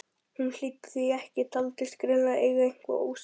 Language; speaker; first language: Icelandic; native; Icelandic